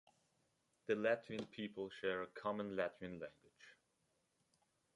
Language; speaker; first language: English; native; English